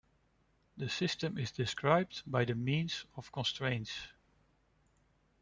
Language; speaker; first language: English; non-native, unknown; Dutch